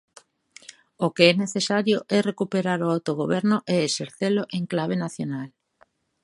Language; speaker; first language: Galician; native; Galician